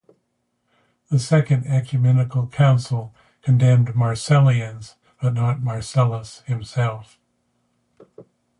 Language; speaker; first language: English; native; English